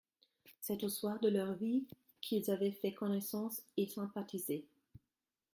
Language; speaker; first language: French; non-native, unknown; German